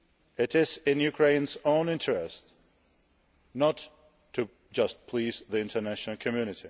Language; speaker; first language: English; non-native, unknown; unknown